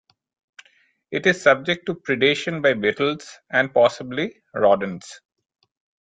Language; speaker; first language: English; non-native, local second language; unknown